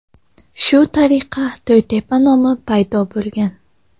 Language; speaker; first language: Uzbek; non-native, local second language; Tajik